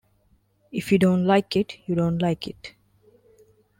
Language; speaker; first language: English; non-native, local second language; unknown